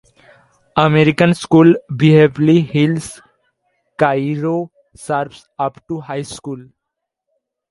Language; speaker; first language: English; non-native, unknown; Bangla